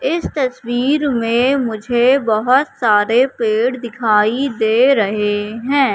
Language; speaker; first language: Hindi; native; Hindi